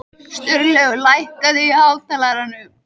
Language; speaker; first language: Icelandic; native; Icelandic